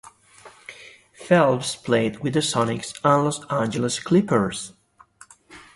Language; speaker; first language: English; non-native, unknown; Galician